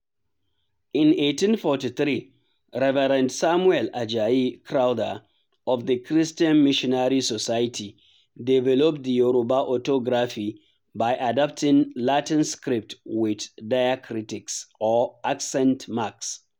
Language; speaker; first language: English; non-native, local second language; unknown